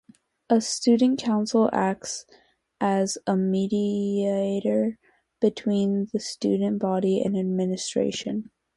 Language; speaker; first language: English; native; English